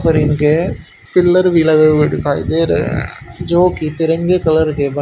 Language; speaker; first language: Hindi; native; Hindi